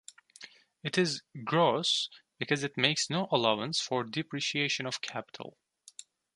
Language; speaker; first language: English; non-native, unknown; Turkish